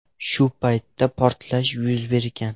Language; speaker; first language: Uzbek; non-native, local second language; Russian